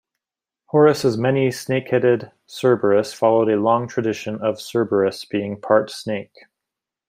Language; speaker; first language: English; native; English